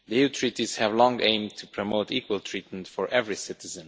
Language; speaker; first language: English; non-native, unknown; Romanian